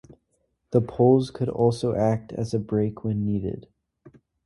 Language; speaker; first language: English; native; English